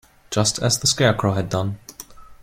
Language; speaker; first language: English; non-native, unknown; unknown